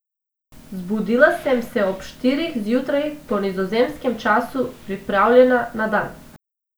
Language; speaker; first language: Slovenian; non-native, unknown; Macedonian